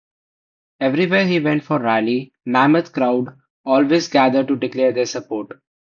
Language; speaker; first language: English; non-native, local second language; Hindi